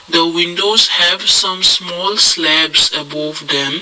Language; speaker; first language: English; non-native, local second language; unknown